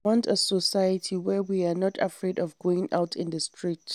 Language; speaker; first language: English; non-native, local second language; Hausa